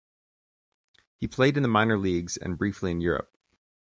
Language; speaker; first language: English; native; English